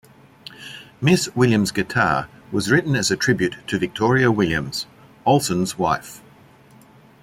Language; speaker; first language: English; native; English